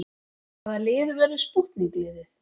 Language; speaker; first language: Icelandic; native; Icelandic